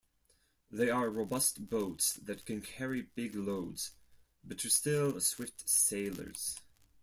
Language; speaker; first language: English; non-native, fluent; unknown